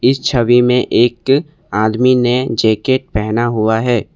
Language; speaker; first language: Hindi; non-native, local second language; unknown